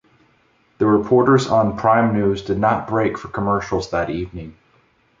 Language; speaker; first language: English; native; English